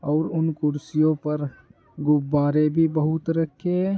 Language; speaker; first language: Hindi; native; Hindi